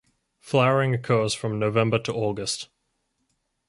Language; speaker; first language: English; native; English